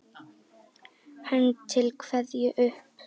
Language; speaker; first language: Icelandic; native; Icelandic